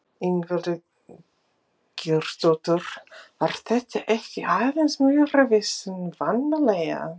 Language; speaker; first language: Icelandic; non-native, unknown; English